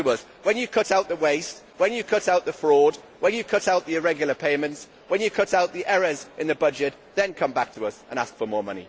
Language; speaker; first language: English; native; English